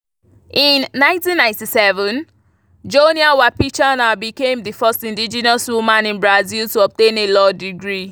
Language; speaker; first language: English; non-native, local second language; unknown